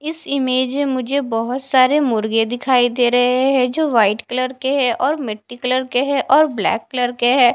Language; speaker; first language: Hindi; non-native, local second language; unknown